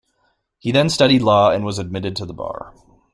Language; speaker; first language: English; native; English